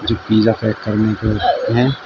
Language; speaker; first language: Hindi; native; Hindi